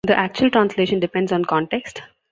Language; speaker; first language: English; non-native, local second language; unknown